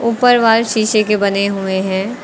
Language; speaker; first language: Hindi; native; Hindi